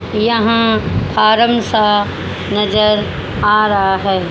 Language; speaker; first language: Hindi; native; Hindi